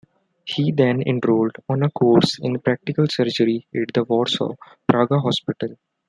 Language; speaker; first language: English; non-native, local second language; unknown